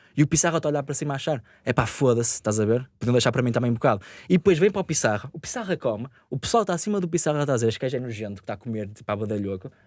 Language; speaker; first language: Portuguese; native; Portuguese